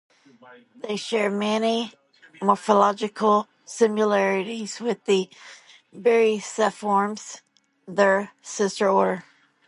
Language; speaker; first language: English; native; English